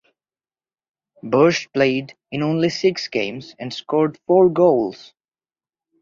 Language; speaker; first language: English; non-native, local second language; Bangla